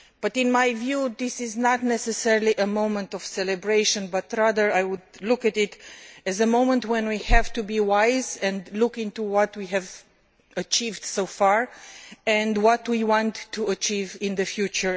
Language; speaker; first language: English; non-native, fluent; Romanian